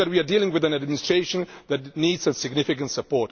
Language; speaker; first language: English; non-native, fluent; Czech